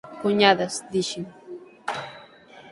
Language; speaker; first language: Galician; native; Galician